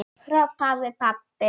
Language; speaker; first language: Icelandic; non-native, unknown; Polish